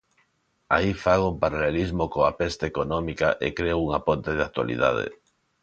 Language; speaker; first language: Galician; non-native, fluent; Spanish